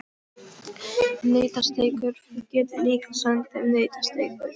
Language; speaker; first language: Icelandic; non-native, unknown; Polish